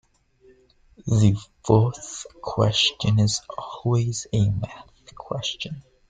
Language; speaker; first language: English; native; English